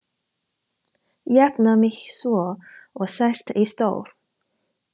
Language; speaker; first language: Icelandic; non-native, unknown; Chinese